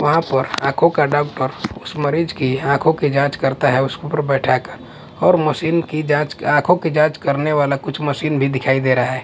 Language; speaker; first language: Hindi; non-native, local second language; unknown